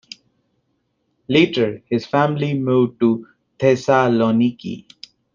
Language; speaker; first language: English; non-native, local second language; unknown